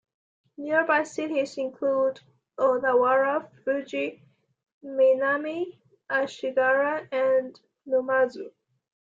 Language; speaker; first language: English; non-native, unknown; Chinese